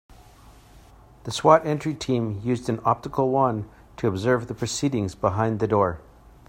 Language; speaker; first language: English; native; English